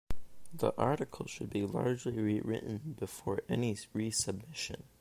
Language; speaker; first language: English; native; English